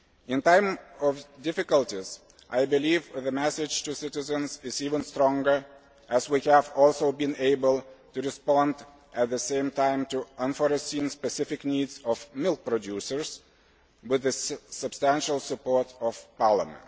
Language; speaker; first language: English; non-native, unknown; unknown